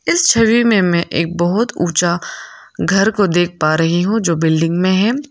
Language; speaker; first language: Hindi; non-native, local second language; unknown